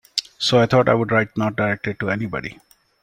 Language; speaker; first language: English; non-native, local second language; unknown